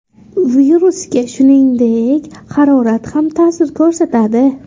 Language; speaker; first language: Uzbek; native; Uzbek